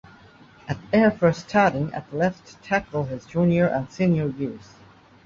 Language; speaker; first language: English; non-native, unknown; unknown